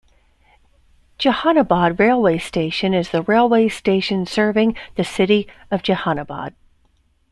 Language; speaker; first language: English; native; English